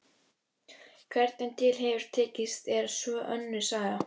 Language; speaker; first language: Icelandic; native; Icelandic